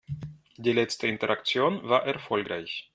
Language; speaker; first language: German; non-native, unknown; Russian